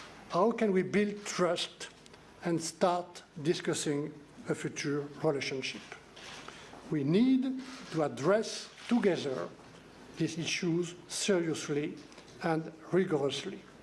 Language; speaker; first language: English; non-native, fluent; French